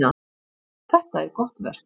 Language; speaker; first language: Icelandic; native; Icelandic